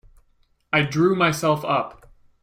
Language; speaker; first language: English; native; English